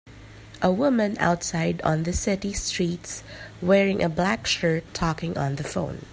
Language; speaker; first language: English; non-native, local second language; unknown